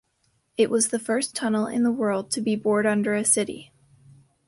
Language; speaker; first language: English; native; English